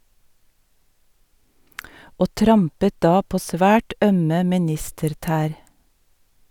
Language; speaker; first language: Norwegian; native; Norwegian